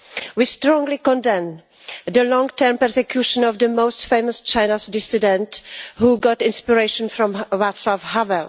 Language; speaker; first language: English; non-native, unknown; Czech